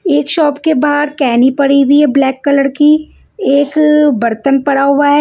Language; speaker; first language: Hindi; non-native, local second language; Punjabi